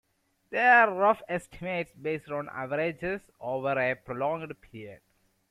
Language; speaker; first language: English; non-native, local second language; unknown